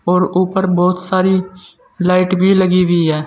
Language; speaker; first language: Hindi; native; Hindi